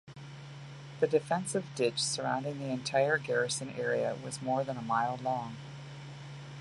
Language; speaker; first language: English; native; English